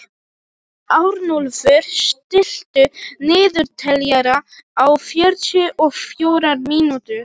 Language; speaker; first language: Icelandic; non-native, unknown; Polish